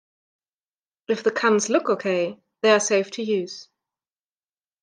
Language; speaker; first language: English; non-native, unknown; German